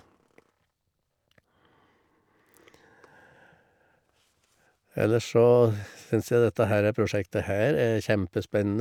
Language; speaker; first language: Norwegian; native; Norwegian